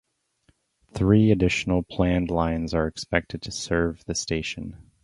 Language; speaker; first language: English; native; English